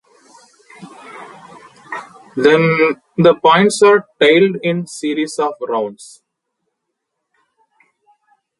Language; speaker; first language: English; non-native, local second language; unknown